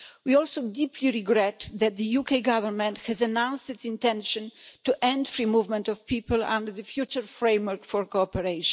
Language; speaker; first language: English; non-native, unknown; Polish